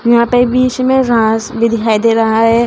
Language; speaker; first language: Hindi; native; Hindi